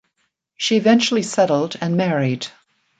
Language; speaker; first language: English; native; English